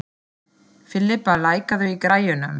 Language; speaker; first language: Icelandic; non-native, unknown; German